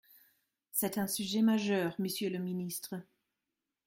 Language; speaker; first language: French; non-native, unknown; German